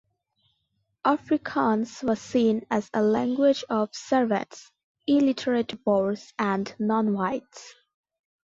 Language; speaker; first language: English; non-native, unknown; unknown